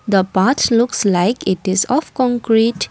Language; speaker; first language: English; non-native, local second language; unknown